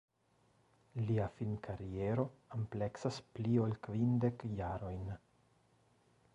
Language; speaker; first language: Esperanto; non-native, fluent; Italian